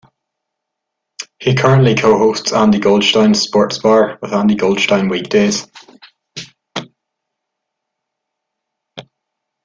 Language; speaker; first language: English; native; English